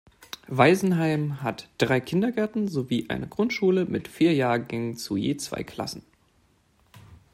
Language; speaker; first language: German; native; German